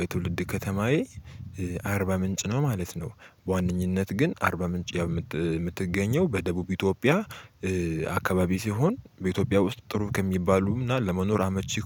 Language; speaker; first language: Amharic; native; Amharic